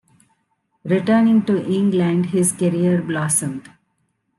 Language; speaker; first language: English; non-native, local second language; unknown